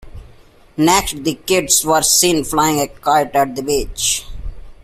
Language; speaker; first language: English; non-native, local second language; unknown